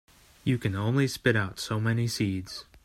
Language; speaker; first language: English; native; English